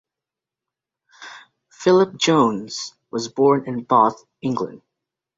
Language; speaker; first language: English; native; English